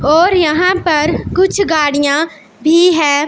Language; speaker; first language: Hindi; non-native, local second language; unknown